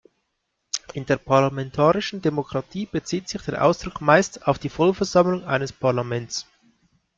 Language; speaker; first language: German; native; German